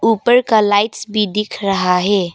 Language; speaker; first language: Hindi; non-native, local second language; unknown